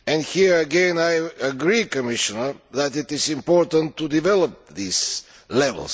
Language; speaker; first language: English; non-native, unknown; Bulgarian